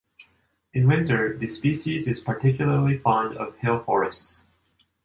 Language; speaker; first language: English; non-native, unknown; Japanese